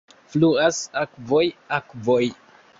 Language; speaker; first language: Esperanto; non-native, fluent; Kinyarwanda